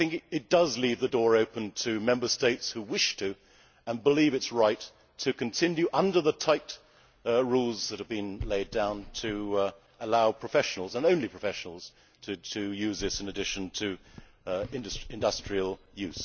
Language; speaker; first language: English; native; English